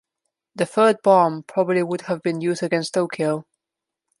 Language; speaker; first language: English; non-native, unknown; Slovenian